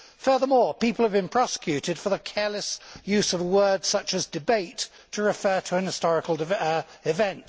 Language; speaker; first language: English; native; English